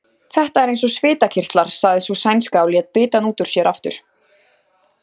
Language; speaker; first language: Icelandic; native; Icelandic